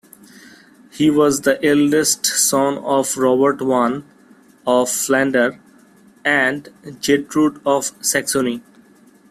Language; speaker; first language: English; non-native, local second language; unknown